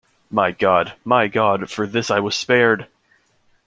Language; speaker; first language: English; native; English